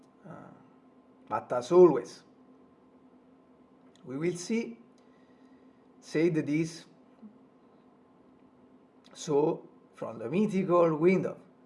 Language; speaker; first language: English; non-native, learner; Italian